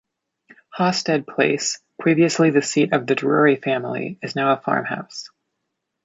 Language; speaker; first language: English; native; English